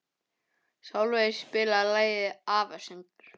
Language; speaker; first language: Icelandic; non-native, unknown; English